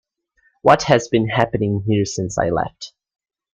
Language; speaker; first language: English; native; English